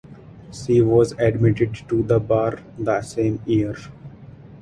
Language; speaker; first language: English; non-native, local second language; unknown